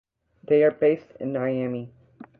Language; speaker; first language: English; native; English